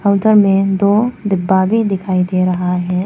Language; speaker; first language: Hindi; non-native, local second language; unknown